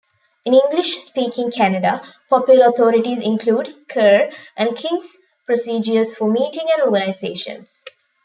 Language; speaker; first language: English; non-native, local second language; Tamil